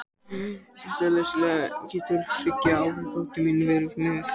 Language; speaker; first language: Icelandic; native; Icelandic